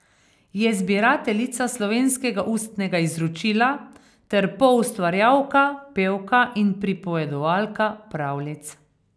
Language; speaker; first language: Slovenian; native; Slovenian